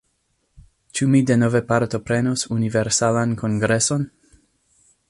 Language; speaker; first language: Esperanto; non-native, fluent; English